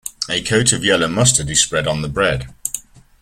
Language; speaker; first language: English; native; English